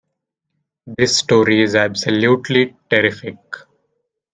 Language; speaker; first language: English; non-native, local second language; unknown